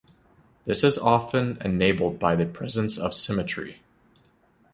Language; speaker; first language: English; native; English